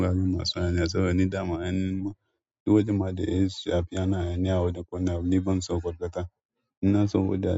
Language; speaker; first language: Hausa; non-native, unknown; Yoruba